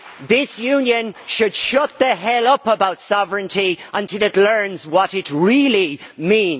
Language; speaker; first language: English; native; English